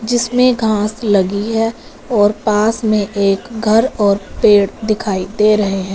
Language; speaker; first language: Hindi; non-native, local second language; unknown